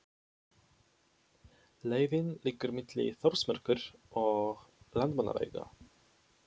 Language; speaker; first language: Icelandic; non-native, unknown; Polish